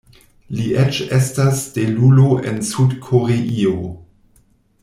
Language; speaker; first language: Esperanto; non-native, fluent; German